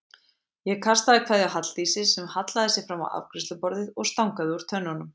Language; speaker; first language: Icelandic; native; Icelandic